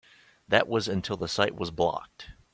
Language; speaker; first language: English; native; English